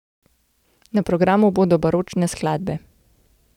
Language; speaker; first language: Slovenian; native; Slovenian